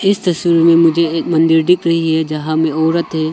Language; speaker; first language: Hindi; non-native, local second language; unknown